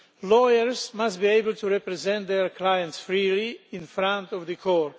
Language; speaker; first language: English; non-native, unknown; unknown